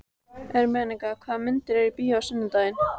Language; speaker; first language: Icelandic; native; Icelandic